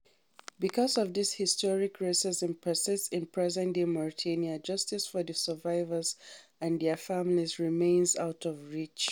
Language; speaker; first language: English; non-native, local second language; Hausa